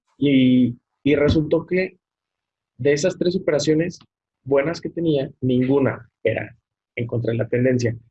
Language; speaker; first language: Spanish; native; Spanish